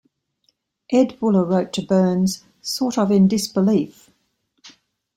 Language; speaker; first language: English; native; English